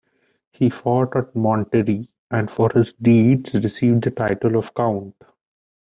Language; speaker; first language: English; non-native, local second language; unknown